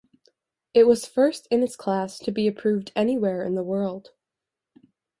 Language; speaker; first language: English; native; English